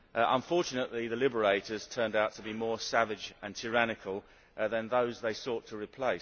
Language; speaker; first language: English; native; English